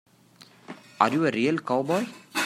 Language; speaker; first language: English; non-native, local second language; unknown